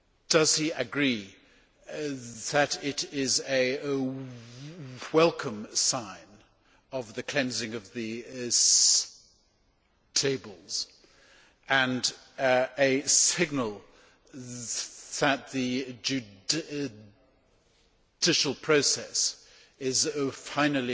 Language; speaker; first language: English; native; English